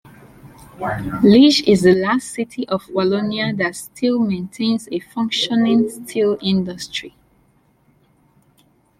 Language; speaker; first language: English; native; English